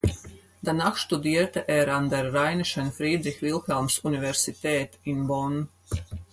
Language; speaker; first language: German; non-native, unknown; Latvian